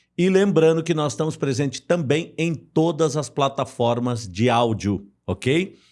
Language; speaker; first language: Portuguese; native; Portuguese